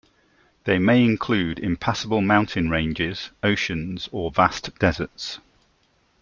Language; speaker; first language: English; native; English